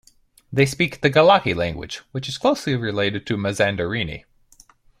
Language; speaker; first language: English; native; English